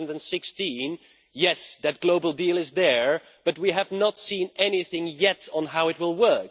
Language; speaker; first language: English; non-native, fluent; Dutch